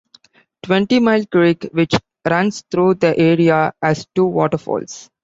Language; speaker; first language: English; non-native, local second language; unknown